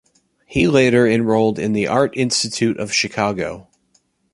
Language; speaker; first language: English; native; English